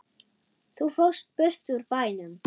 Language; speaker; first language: Icelandic; non-native, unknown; German